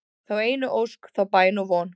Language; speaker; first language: Icelandic; native; Icelandic